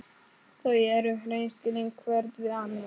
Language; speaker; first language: Icelandic; non-native, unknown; Polish